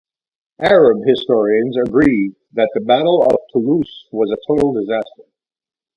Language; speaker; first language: English; native; English